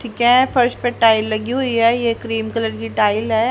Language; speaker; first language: Hindi; native; Hindi